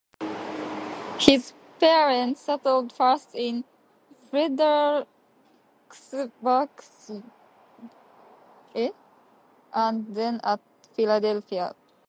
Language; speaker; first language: English; non-native, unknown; Japanese